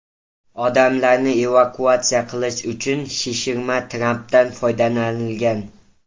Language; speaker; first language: Uzbek; native; Uzbek